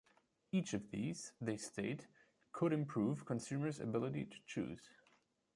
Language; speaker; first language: English; non-native, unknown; German